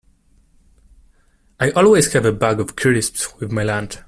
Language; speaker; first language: English; non-native, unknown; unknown